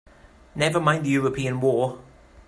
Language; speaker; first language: English; native; English